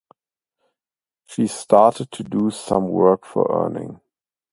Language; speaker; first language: English; non-native, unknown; German